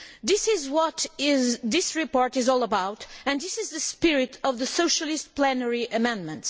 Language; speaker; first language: English; non-native, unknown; Portuguese